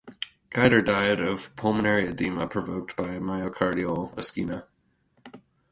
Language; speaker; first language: English; native; English